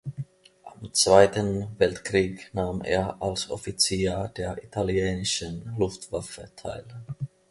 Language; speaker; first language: German; non-native, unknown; Finnish